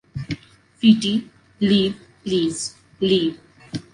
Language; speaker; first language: English; non-native, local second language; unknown